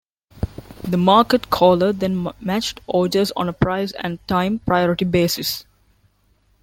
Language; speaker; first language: English; non-native, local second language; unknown